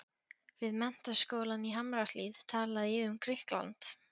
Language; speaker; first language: Icelandic; non-native, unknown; Polish